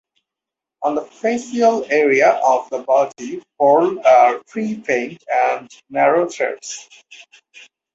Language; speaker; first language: English; non-native, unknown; Bangla